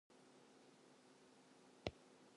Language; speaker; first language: English; non-native, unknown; Japanese